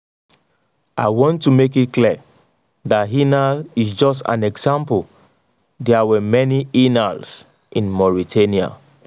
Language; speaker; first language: English; non-native, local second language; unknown